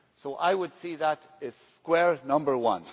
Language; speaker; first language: English; non-native, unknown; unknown